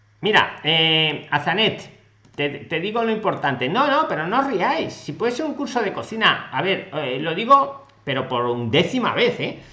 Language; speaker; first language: Spanish; native; Spanish